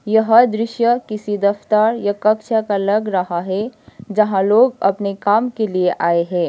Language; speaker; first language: Hindi; non-native, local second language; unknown